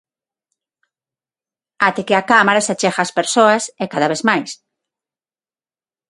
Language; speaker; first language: Galician; non-native, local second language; Spanish